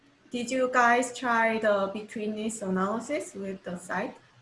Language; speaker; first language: English; non-native, fluent; Korean